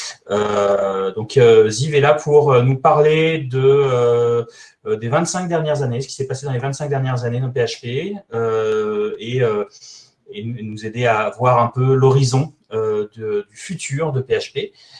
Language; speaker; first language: French; native; French